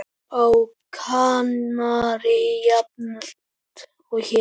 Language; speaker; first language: Icelandic; native; Icelandic